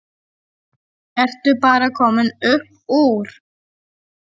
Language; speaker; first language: Icelandic; non-native, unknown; Polish